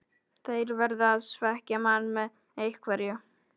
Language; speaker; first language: Icelandic; non-native, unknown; Polish